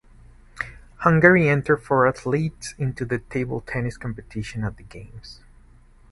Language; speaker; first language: English; native; English